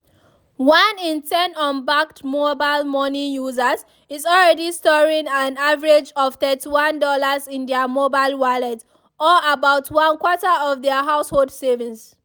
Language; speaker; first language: English; non-native, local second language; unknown